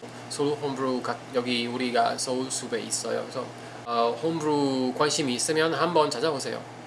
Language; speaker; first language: Korean; non-native, learner; Italian